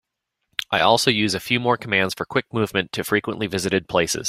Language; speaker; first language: English; native; English